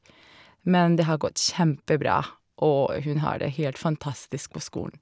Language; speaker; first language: Norwegian; non-native, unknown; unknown